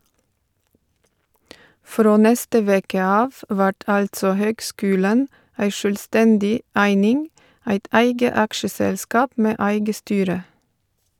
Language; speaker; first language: Norwegian; non-native, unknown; Bulgarian